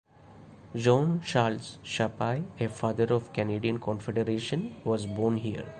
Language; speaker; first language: English; non-native, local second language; Malayalam